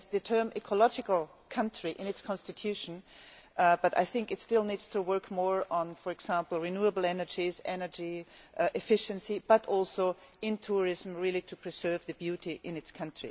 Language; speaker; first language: English; non-native, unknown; German